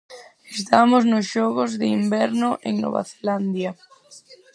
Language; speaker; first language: Galician; non-native, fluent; Spanish